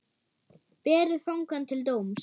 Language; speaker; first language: Icelandic; non-native, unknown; German